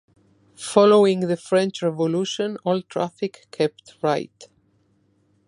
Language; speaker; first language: English; non-native, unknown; Spanish